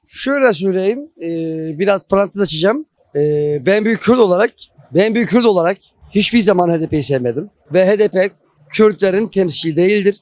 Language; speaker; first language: Turkish; non-native, local second language; Kurdish